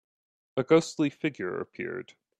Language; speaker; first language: English; native; English